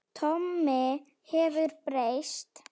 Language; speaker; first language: Icelandic; non-native, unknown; Slovak